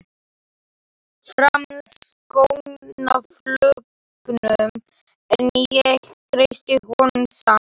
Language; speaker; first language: Icelandic; non-native, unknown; Slovak